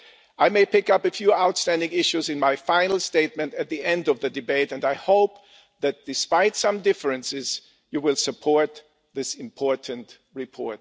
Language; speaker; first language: English; non-native, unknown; German